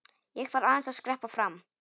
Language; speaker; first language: Icelandic; non-native, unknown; Polish